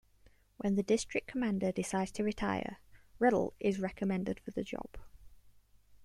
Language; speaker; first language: English; native; English